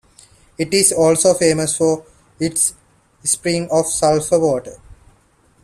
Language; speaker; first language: English; non-native, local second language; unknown